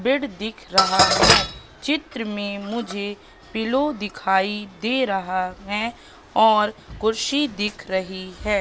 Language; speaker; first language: Hindi; native; Hindi